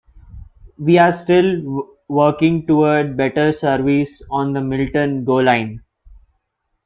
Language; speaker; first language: English; non-native, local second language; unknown